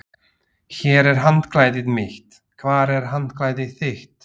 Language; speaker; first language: Icelandic; non-native, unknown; Slovak